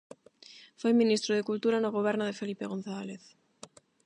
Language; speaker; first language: Galician; non-native, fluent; Spanish